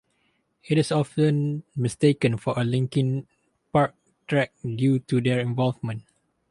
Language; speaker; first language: English; non-native, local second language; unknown